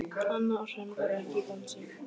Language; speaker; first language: Icelandic; native; Icelandic